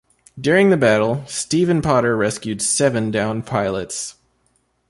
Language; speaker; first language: English; native; English